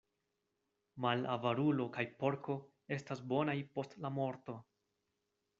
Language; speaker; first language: Esperanto; non-native, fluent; Spanish